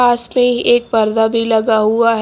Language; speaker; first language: Hindi; native; Hindi